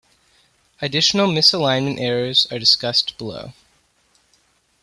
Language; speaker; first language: English; native; English